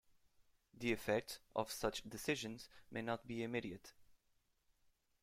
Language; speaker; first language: English; native; English